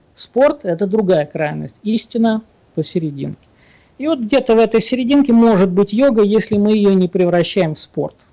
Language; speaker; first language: Russian; native; Russian